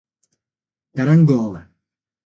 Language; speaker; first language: Portuguese; non-native, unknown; Spanish